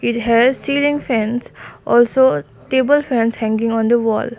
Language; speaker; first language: English; non-native, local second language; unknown